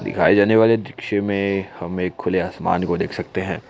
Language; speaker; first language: Hindi; non-native, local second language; Assamese